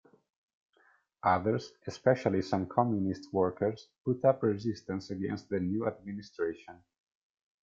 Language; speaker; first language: English; non-native, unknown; Italian